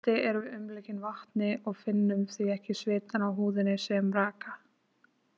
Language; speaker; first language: Icelandic; native; Icelandic